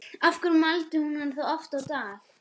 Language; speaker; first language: Icelandic; native; Icelandic